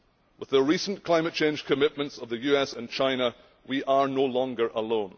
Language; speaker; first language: English; native; English